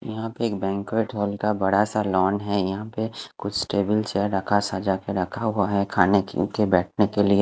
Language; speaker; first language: Hindi; non-native, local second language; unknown